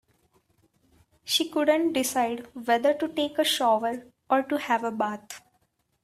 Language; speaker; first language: English; non-native, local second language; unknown